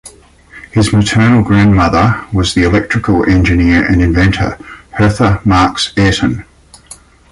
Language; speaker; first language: English; native; English